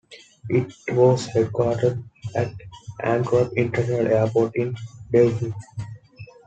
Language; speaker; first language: English; non-native, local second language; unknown